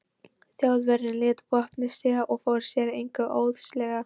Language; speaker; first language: Icelandic; non-native, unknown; Polish